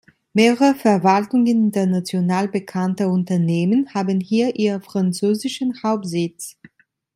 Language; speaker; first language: German; non-native, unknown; Italian